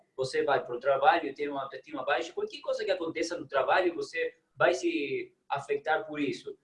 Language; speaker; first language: Portuguese; non-native, fluent; Spanish